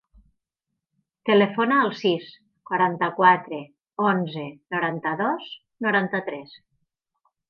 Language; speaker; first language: Catalan; native; Catalan